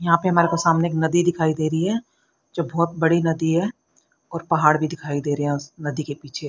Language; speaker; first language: Hindi; native; Hindi